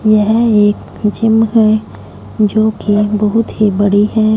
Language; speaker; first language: Hindi; non-native, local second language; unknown